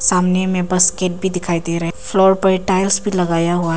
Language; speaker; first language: Hindi; non-native, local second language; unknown